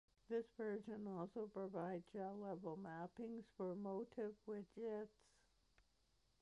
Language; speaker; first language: English; native; English